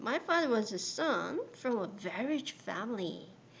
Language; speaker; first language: English; non-native, fluent; Korean